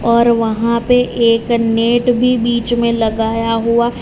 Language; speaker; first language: Hindi; non-native, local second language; Gujarati